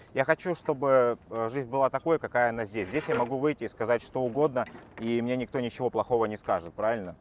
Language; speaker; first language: Russian; native; Russian